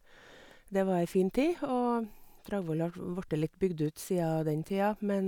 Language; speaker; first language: Norwegian; native; Norwegian